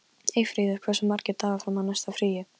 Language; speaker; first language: Icelandic; non-native, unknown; Polish